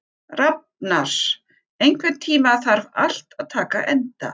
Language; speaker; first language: Icelandic; non-native, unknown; German